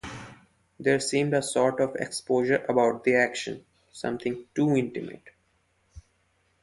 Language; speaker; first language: English; non-native, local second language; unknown